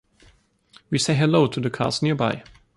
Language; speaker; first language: English; non-native, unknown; German